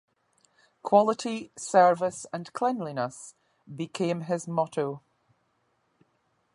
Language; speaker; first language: English; native; English